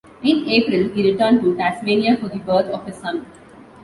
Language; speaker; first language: English; non-native, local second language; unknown